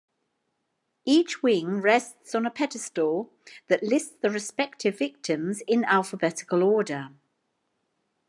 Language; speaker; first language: English; native; English